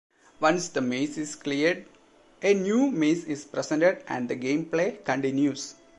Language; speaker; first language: English; non-native, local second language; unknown